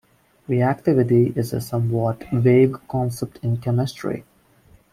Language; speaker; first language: English; non-native, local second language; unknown